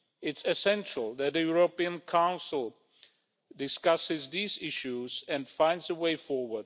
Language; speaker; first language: English; non-native, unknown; Czech